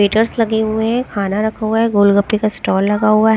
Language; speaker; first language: Hindi; native; Hindi